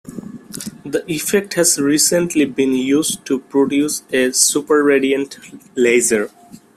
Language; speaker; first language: English; non-native, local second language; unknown